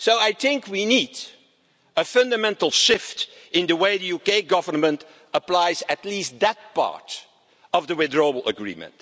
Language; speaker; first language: English; non-native, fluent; Dutch